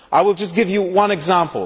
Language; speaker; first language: English; non-native, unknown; Polish